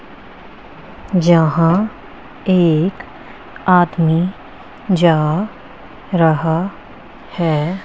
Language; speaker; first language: Hindi; non-native, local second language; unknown